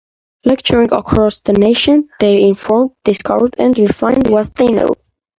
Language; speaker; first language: English; non-native, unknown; Georgian